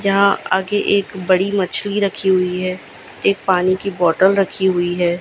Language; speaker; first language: Hindi; non-native, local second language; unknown